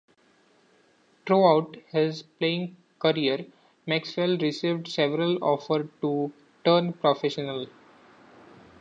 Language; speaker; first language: English; non-native, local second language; Marathi